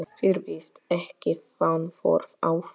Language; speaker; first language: Icelandic; non-native, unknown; Polish